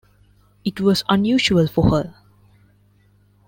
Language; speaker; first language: English; non-native, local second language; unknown